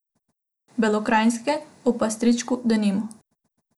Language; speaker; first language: Slovenian; non-native, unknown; Macedonian